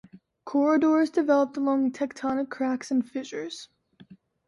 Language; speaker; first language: English; native; English